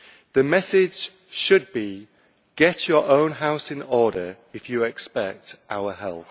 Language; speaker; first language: English; native; English